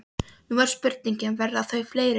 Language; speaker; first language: Icelandic; non-native, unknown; Polish